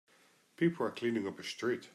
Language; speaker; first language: English; native; English